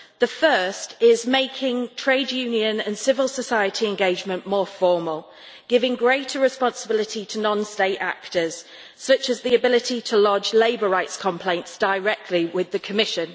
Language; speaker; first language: English; native; English